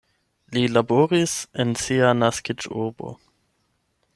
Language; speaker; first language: Esperanto; non-native, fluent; German